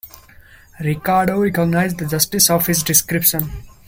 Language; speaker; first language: English; non-native, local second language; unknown